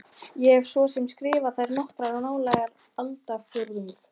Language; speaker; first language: Icelandic; native; Icelandic